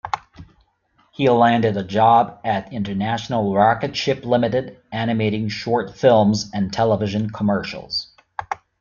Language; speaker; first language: English; native; English